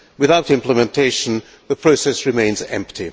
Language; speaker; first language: English; non-native, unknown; Hungarian